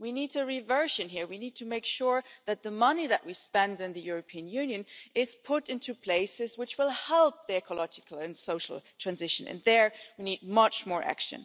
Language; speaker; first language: English; non-native, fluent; German